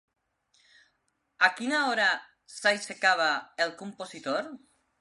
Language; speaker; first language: Catalan; non-native, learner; Spanish